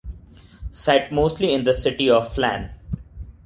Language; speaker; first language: English; non-native, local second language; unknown